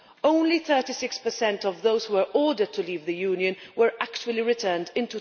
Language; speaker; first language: English; non-native, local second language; Maltese